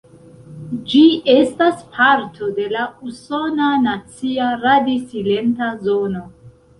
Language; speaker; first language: Esperanto; non-native, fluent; Central Kurdish